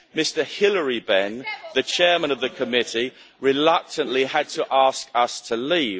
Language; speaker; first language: English; native; English